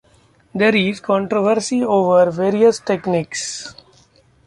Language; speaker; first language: English; non-native, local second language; Marathi